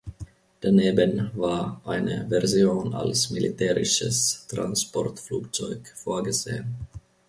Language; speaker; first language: German; non-native, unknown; Finnish